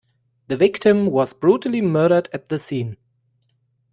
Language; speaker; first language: English; non-native, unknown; German